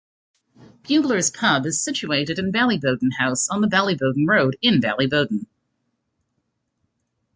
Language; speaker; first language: English; native; English